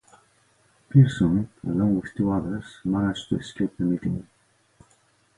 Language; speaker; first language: English; non-native, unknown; Greek